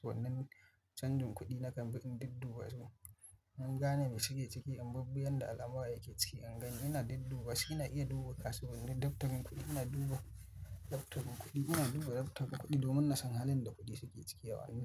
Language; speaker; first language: Hausa; native; Hausa